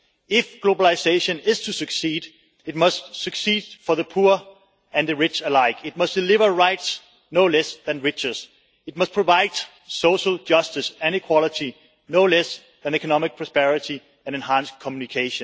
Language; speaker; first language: English; non-native, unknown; Danish